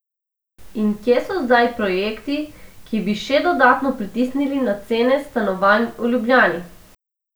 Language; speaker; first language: Slovenian; non-native, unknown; Macedonian